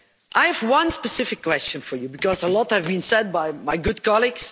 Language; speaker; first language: English; non-native, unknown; Dutch